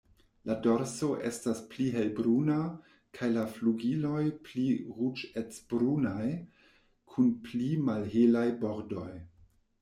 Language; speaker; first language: Esperanto; non-native, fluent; German